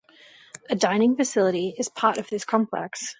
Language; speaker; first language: English; native; English